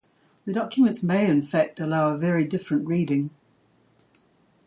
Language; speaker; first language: English; native; English